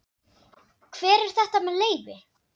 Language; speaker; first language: Icelandic; non-native, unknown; Dutch